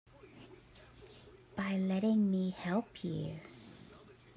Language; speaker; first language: English; native; English